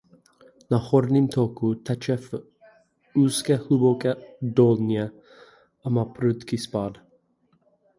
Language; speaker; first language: Czech; non-native, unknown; English